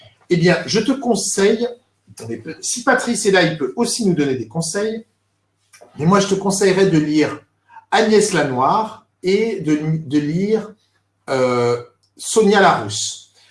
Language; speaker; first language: French; native; French